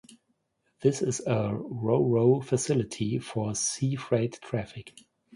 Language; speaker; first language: English; non-native, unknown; German